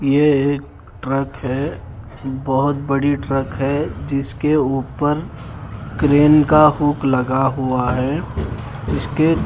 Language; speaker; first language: Hindi; native; Hindi